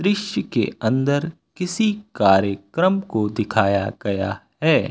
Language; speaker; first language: Hindi; native; Hindi